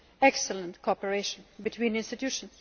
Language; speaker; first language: English; non-native, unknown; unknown